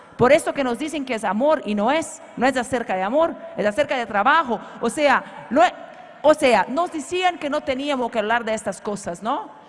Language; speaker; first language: Spanish; non-native, related language; Portuguese